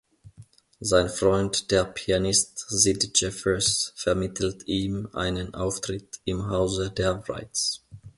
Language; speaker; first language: German; non-native, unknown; Finnish